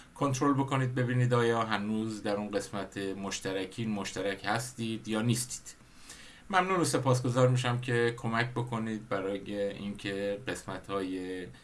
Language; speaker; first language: Persian; non-native, local second language; Kurdish